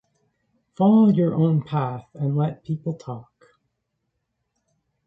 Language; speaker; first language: English; native; English